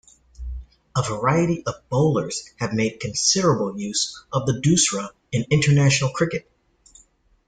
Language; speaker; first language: English; native; English